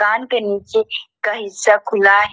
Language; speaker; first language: Hindi; non-native, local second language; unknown